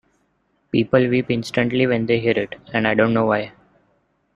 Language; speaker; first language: English; non-native, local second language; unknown